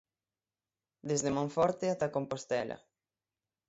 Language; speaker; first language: Galician; native; Galician